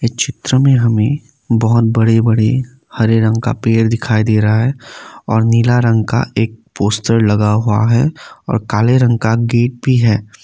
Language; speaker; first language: Hindi; non-native, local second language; Assamese